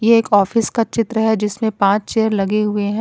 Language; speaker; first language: Hindi; non-native, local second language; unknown